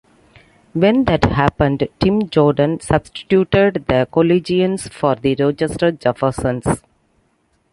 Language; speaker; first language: English; non-native, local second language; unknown